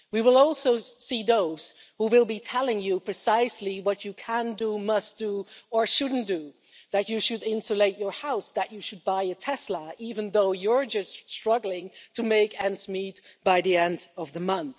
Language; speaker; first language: English; non-native, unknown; Dutch